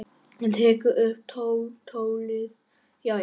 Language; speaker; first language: Icelandic; non-native, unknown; Vietnamese